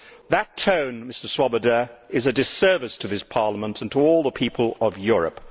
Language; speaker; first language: English; native; English